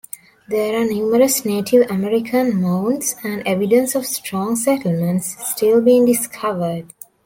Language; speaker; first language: English; non-native, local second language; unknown